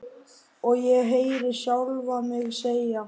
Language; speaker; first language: Icelandic; native; Icelandic